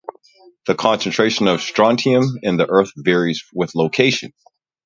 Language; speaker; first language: English; native; English